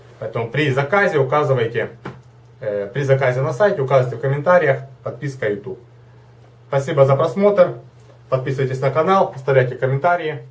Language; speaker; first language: Russian; native; Russian